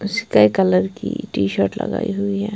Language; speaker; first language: Hindi; non-native, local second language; Punjabi